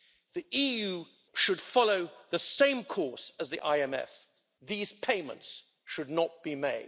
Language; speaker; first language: English; native; English